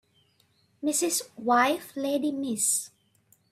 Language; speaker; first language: English; non-native, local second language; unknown